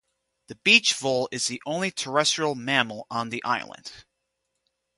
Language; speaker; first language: English; native; English